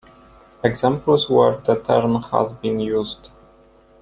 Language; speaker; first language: English; non-native, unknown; Polish